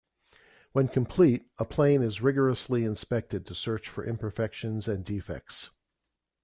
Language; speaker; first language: English; native; English